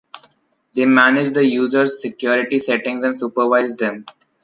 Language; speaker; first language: English; non-native, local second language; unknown